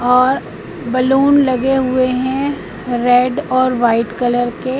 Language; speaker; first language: Hindi; native; Hindi